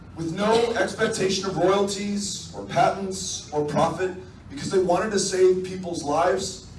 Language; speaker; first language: English; native; English